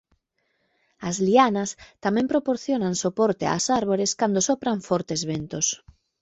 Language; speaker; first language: Galician; native; Galician